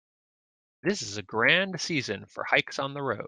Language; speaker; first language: English; native; English